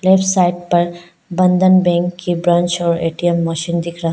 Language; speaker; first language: Hindi; non-native, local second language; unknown